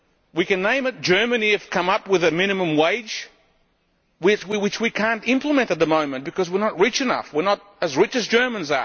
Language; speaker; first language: English; non-native, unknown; Lithuanian